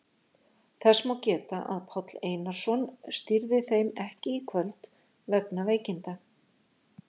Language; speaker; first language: Icelandic; native; Icelandic